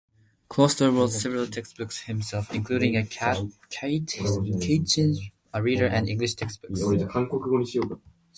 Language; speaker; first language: English; non-native, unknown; Japanese